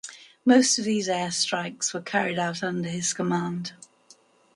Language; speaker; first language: English; native; English